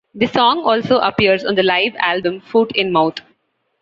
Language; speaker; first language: English; non-native, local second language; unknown